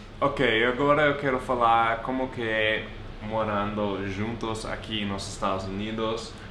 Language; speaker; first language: Portuguese; non-native, fluent; English